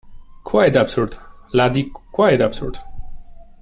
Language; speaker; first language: English; non-native, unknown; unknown